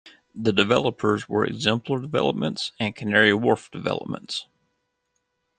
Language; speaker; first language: English; native; English